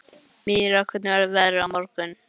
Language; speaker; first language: Icelandic; non-native, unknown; English